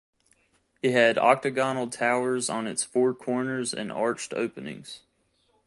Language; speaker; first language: English; native; English